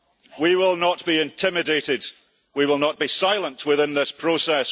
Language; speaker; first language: English; early bilingual, heritage; English